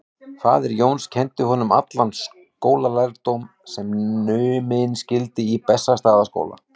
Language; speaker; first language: Icelandic; native; Icelandic